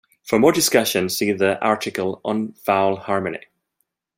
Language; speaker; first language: English; non-native, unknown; Swedish